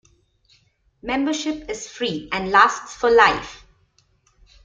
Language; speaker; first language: English; non-native, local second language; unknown